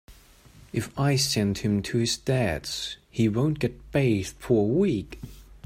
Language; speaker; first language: English; non-native, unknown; German